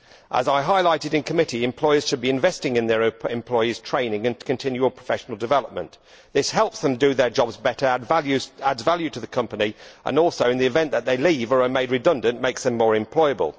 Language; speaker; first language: English; native; English